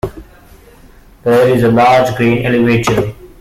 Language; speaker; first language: English; non-native, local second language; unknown